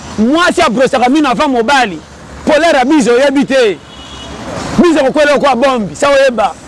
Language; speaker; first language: Lingala; native; Lingala